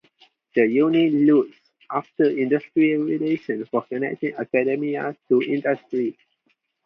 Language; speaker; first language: English; non-native, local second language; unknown